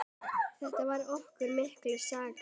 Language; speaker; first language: Icelandic; native; Icelandic